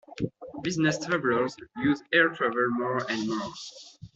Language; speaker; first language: English; non-native, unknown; French